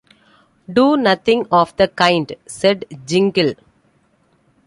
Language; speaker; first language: English; non-native, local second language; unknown